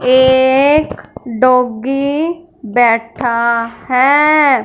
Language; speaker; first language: Hindi; non-native, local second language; Punjabi